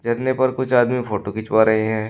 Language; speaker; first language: Hindi; native; Hindi